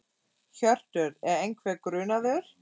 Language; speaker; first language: Icelandic; non-native, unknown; German